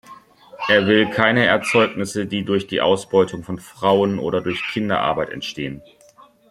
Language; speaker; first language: German; native; German